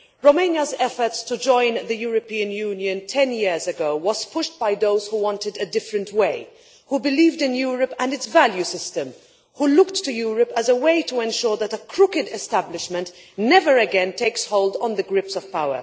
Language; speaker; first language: English; non-native, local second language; Maltese